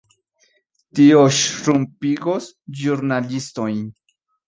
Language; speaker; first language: Esperanto; non-native, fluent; Spanish